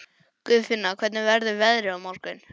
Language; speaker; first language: Icelandic; non-native, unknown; English